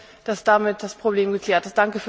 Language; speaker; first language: German; native; German